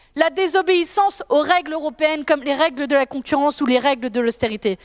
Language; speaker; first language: French; native; French